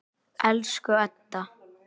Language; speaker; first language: Icelandic; native; Icelandic